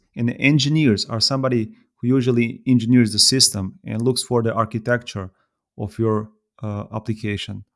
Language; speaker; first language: English; non-native, fluent; Serbian